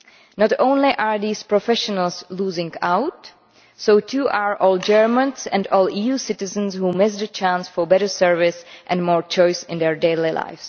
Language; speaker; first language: English; non-native, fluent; Czech